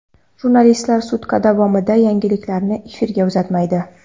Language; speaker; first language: Uzbek; non-native, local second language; Kara-Kalpak